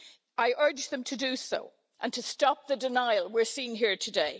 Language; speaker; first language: English; native; English